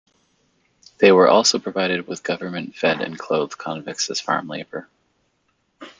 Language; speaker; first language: English; native; English